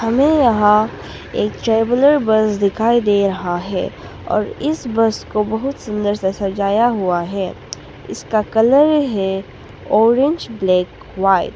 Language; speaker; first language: Hindi; non-native, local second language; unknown